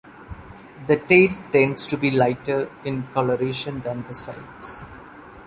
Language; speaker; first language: English; non-native, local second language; Malayalam